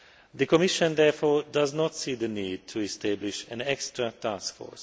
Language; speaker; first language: English; non-native, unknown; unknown